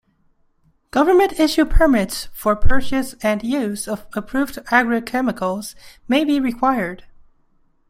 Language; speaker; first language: English; non-native, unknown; Chinese